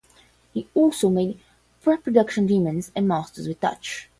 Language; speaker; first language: English; non-native, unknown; Portuguese